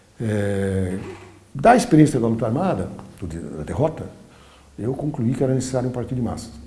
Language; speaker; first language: Portuguese; early bilingual, other home language; Polish